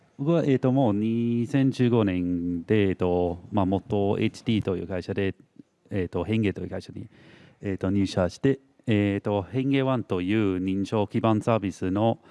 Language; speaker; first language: Japanese; non-native, fluent; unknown